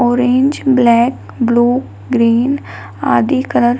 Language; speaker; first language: Hindi; native; Hindi